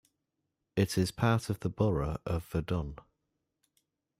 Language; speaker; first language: English; native; English